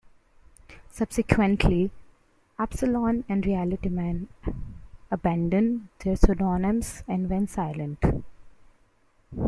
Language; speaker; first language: English; non-native, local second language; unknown